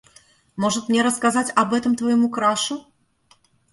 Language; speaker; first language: Russian; native; Russian